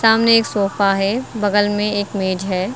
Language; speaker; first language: Hindi; native; Hindi